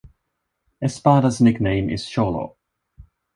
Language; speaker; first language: English; non-native, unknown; Swedish